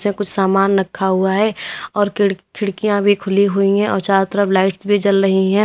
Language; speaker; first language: Hindi; native; Hindi